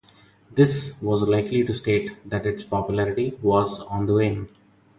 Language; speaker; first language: English; non-native, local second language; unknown